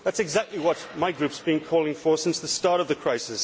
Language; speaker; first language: English; native; English